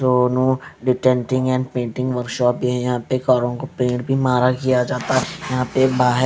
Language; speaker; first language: Hindi; non-native, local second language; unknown